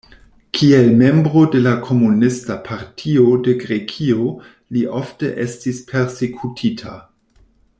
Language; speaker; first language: Esperanto; non-native, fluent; German